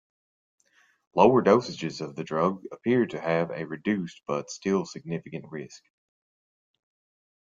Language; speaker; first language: English; native; English